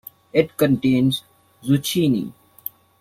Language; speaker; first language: English; non-native, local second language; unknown